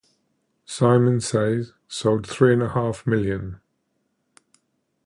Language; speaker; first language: English; native; English